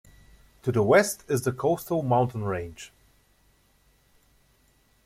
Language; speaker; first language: English; native; English